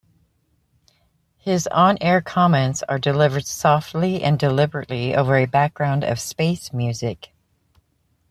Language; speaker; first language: English; native; English